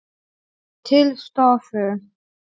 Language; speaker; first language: Icelandic; non-native, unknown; Polish